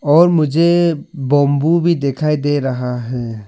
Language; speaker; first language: Hindi; non-native, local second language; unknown